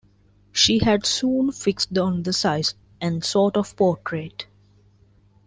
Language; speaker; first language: English; non-native, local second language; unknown